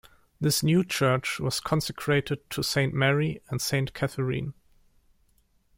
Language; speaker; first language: English; non-native, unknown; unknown